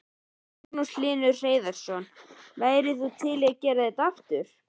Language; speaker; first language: Icelandic; native; Icelandic